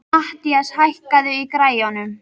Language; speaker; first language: Icelandic; native; Icelandic